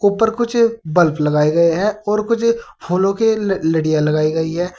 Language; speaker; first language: Hindi; native; Hindi